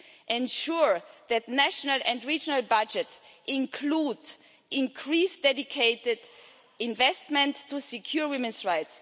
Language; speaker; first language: English; non-native, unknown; German